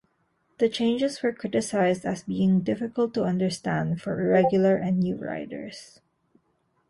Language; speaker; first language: English; non-native, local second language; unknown